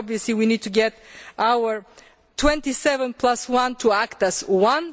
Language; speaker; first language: English; non-native, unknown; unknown